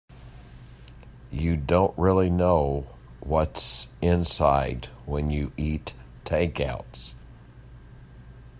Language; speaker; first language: English; native; English